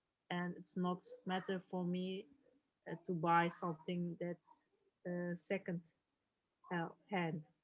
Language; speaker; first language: English; non-native, learner; Turkish